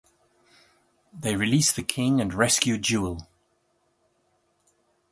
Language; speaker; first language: English; native; English